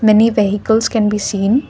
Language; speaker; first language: English; non-native, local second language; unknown